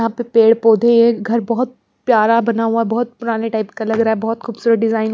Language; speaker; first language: Hindi; non-native, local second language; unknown